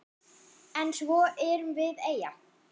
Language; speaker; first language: Icelandic; non-native, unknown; German